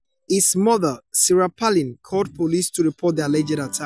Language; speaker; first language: English; non-native, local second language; Yoruba